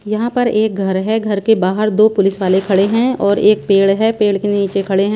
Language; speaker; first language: Hindi; non-native, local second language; Punjabi